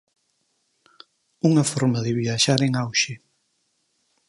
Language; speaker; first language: Galician; native; Galician